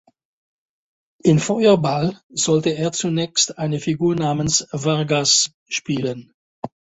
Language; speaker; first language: German; non-native, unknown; Dutch